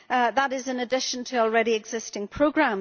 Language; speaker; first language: English; native; English